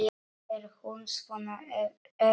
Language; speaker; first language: Icelandic; non-native, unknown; Polish